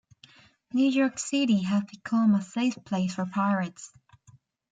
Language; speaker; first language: English; native; English